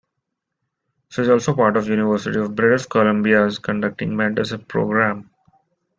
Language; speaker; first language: English; non-native, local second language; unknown